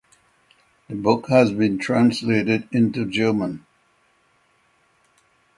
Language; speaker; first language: English; native; English